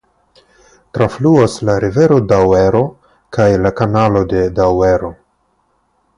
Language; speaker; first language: Esperanto; non-native, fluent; Russian